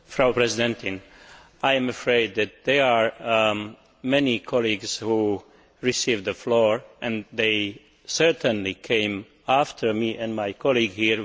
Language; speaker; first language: English; non-native, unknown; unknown